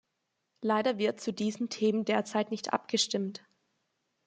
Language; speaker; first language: German; native; German